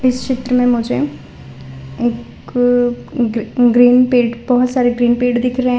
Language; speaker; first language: Hindi; non-native, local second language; Gujarati